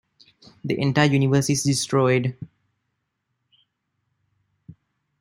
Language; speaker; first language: English; non-native, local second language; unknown